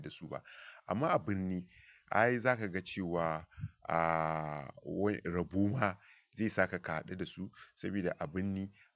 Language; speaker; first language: Hausa; non-native, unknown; Yoruba